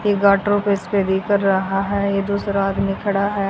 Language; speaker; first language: Hindi; native; Hindi